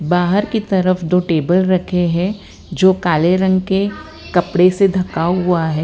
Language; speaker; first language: Hindi; non-native, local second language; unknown